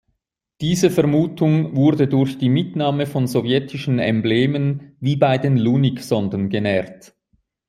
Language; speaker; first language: German; native; German